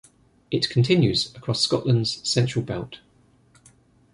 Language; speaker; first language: English; native; English